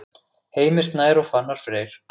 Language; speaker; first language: Icelandic; native; Icelandic